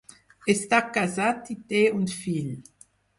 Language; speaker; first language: Catalan; non-native, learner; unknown